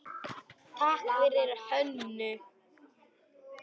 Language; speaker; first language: Icelandic; non-native, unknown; Polish